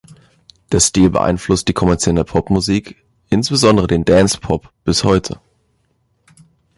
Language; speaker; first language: German; native; German